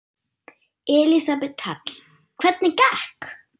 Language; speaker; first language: Icelandic; non-native, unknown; German